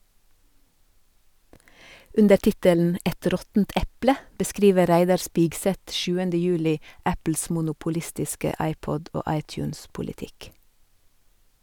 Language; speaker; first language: Norwegian; native; Norwegian